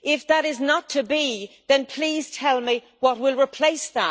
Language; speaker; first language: English; native; English